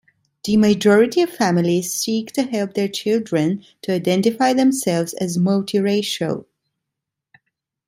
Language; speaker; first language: English; non-native, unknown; Italian